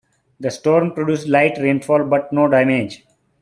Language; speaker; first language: English; non-native, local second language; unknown